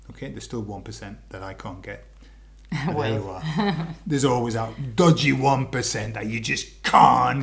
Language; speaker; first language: English; native; English